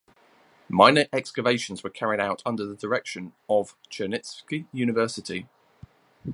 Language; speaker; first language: English; native; English